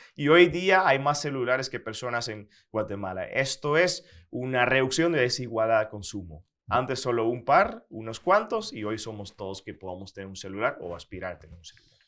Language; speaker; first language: Spanish; non-native, fluent; Dutch